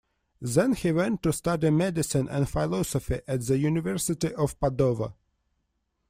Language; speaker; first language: English; non-native, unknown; Russian